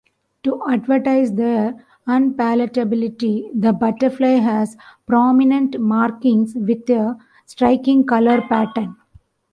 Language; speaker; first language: English; non-native, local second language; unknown